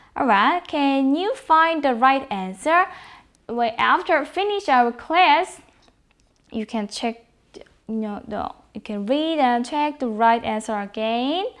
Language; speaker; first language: English; non-native, fluent; Korean